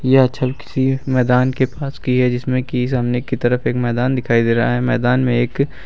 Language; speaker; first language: Hindi; native; Hindi